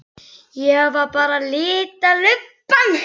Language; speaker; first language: Icelandic; native; Icelandic